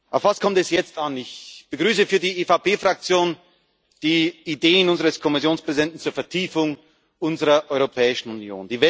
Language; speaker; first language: German; native; German